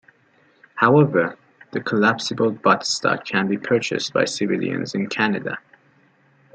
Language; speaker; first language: English; native; English